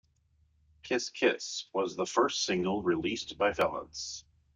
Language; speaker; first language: English; native; English